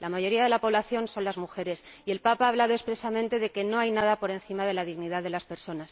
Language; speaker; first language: Spanish; native; Spanish